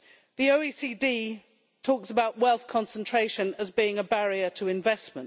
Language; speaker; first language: English; native; English